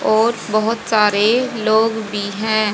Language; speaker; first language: Hindi; native; Hindi